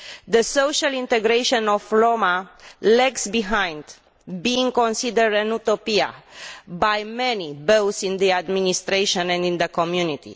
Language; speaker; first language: English; non-native, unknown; Romanian